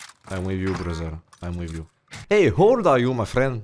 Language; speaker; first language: English; non-native, learner; French